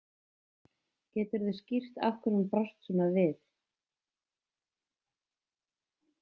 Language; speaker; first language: Icelandic; native; Icelandic